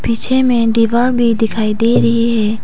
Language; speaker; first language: Hindi; non-native, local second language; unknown